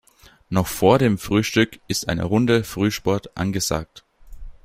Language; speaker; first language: German; native; German